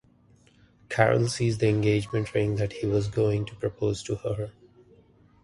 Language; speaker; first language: English; non-native, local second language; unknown